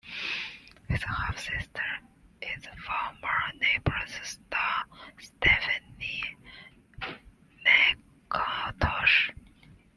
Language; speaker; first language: English; non-native, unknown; Chinese